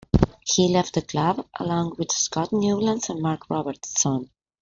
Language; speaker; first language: English; non-native, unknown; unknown